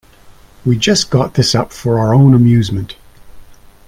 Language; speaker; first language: English; native; English